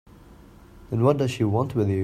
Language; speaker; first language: English; non-native, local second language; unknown